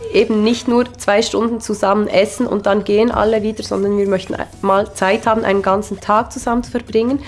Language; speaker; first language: German; native; German